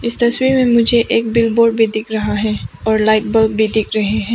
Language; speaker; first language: Hindi; non-native, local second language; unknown